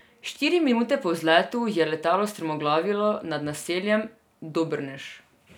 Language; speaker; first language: Slovenian; non-native, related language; Serbian